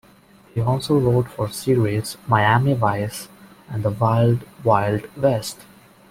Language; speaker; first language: English; non-native, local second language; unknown